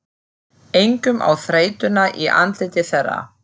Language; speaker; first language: Icelandic; non-native, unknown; German